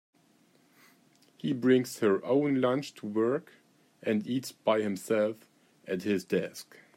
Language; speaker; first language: English; native; English